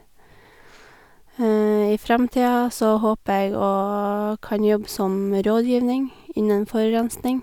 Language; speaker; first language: Norwegian; native; Norwegian